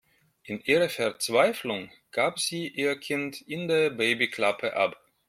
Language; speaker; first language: German; non-native, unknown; Russian